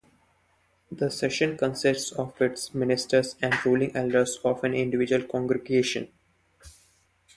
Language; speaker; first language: English; non-native, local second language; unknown